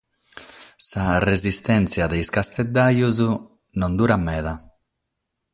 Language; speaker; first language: Sardinian; non-native, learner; Catalan